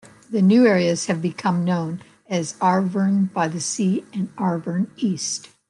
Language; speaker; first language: English; native; English